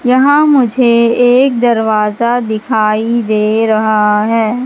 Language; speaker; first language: Hindi; native; Hindi